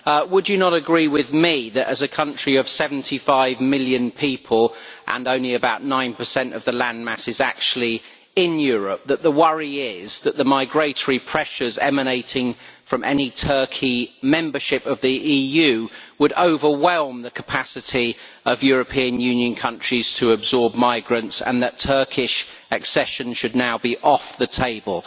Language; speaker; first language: English; native; English